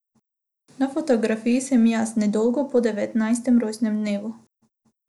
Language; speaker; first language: Slovenian; non-native, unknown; Macedonian